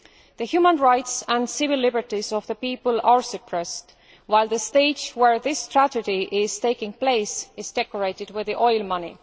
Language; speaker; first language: English; non-native, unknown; Estonian